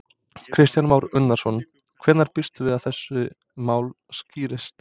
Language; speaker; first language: Icelandic; non-native, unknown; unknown